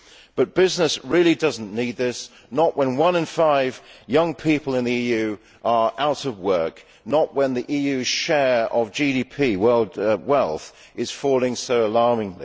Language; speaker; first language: English; native; English